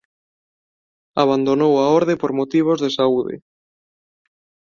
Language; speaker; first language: Galician; non-native, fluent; Spanish